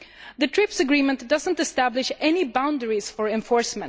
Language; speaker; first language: English; non-native, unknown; Swedish